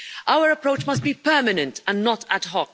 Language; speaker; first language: English; non-native, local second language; Maltese